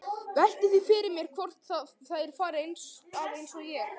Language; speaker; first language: Icelandic; native; Icelandic